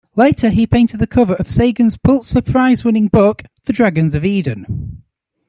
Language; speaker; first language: English; native; English